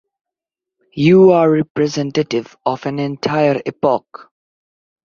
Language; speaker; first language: English; non-native, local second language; Bangla